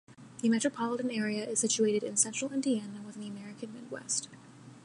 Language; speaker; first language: English; native; English